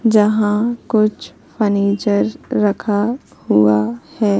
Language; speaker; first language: Hindi; native; Hindi